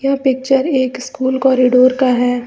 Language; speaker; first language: Hindi; native; Hindi